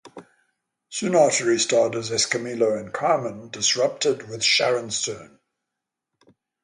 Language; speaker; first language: English; native; English